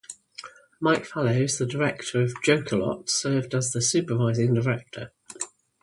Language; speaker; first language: English; native; English